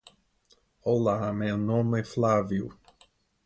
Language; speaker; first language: Portuguese; non-native, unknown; English